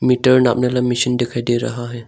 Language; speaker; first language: Hindi; non-native, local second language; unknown